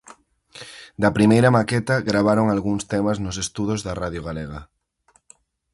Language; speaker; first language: Galician; native; Galician